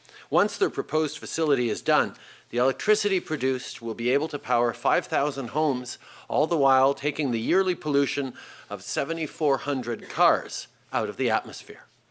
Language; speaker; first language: English; native; English